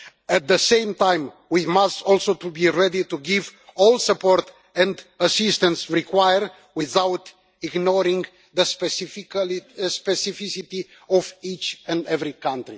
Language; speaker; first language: English; non-native, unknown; Romanian